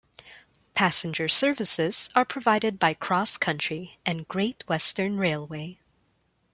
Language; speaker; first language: English; non-native, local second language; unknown